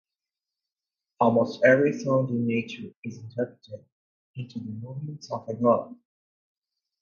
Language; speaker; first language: English; non-native, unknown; Portuguese